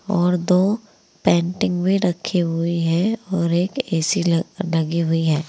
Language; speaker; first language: Hindi; native; Hindi